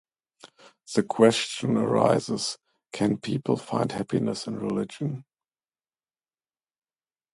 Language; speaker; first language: English; non-native, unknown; German